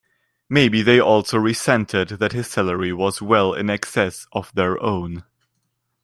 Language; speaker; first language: English; non-native, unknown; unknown